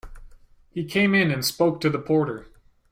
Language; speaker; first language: English; native; English